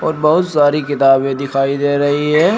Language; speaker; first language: Hindi; native; Hindi